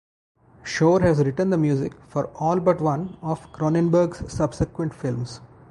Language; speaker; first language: English; non-native, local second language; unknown